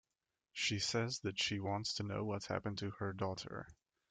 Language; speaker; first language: English; native; English